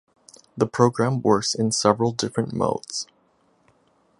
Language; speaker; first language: English; native; English